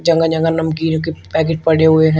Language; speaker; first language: Hindi; native; Hindi